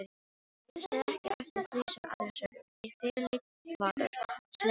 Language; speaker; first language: Icelandic; non-native, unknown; Filipino